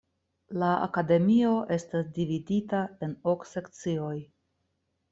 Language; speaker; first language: Esperanto; non-native, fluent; Russian